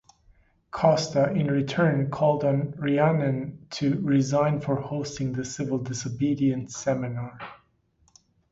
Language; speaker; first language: English; non-native, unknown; Turkish